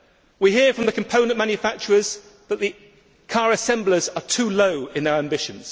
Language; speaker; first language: English; native; English